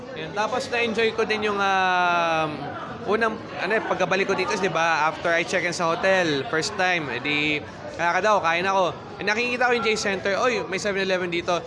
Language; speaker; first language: Filipino; non-native, local second language; Cebuano